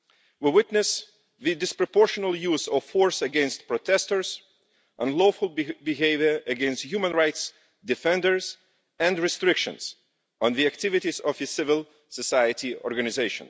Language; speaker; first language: English; non-native, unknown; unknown